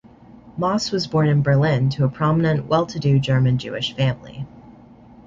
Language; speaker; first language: English; native; English